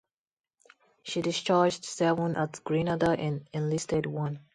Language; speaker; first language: English; non-native, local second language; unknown